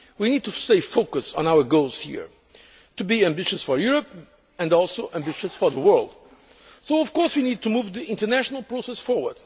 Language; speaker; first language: English; non-native, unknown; Portuguese